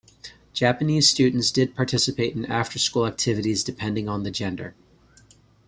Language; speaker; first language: English; native; English